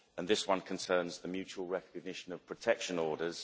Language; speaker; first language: English; native; English